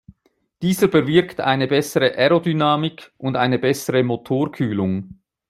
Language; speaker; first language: German; native; German